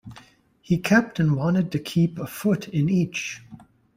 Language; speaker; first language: English; native; English